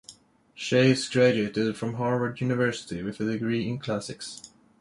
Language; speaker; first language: English; non-native, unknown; Swedish